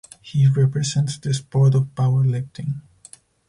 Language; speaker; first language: English; non-native, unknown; Spanish